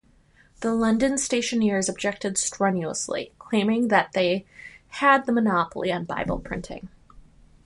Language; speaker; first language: English; native; English